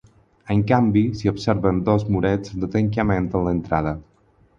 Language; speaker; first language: Catalan; non-native, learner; Spanish